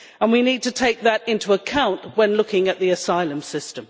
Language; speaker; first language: English; native; English